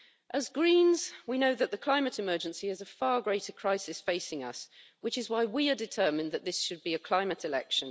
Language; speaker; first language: English; native; English